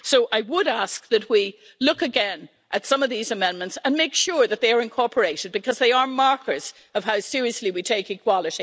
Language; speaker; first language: English; native; English